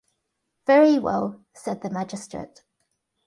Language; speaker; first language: English; native; English